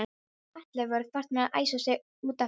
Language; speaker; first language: Icelandic; non-native, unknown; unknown